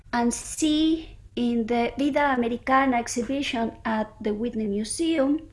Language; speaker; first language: English; early bilingual, other home language; Spanish